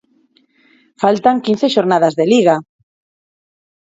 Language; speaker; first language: Galician; non-native, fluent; Spanish